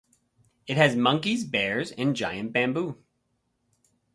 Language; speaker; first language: English; native; English